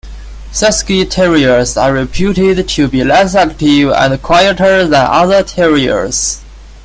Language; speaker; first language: English; non-native, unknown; Chinese